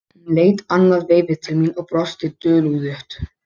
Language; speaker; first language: Icelandic; non-native, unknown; Polish